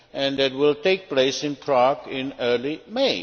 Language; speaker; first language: English; non-native, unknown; Czech